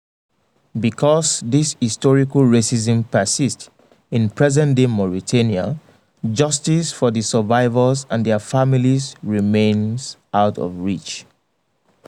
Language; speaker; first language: English; non-native, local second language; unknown